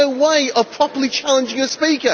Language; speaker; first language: English; native; English